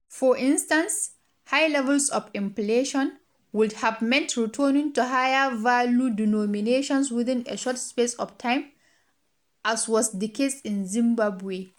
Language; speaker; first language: English; non-native, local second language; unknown